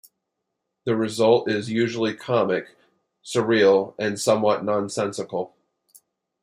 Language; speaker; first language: English; native; English